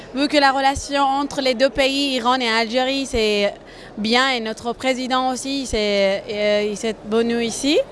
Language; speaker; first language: French; non-native, learner; Persian